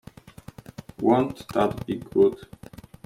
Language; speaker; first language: English; non-native, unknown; Polish